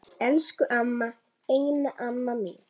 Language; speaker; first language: Icelandic; native; Icelandic